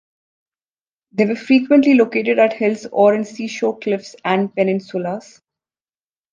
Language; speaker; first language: English; non-native, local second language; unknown